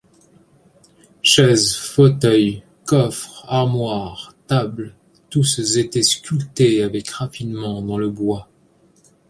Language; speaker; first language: French; native; French